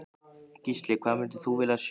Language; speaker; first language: Icelandic; native; Icelandic